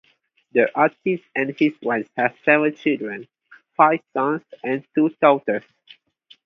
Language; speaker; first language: English; non-native, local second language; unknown